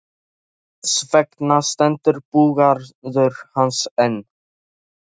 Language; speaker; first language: Icelandic; non-native, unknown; Polish